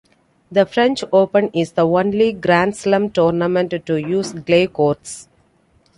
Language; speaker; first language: English; non-native, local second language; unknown